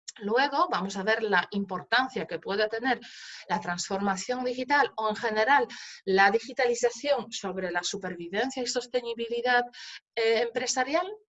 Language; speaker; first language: Spanish; non-native, fluent; Polish